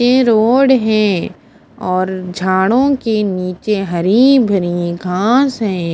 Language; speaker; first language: Hindi; non-native, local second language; Punjabi